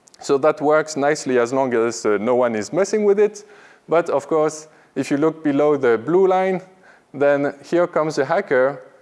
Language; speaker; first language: English; non-native, fluent; French